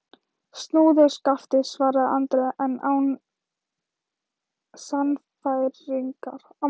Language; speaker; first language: Icelandic; non-native, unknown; Thai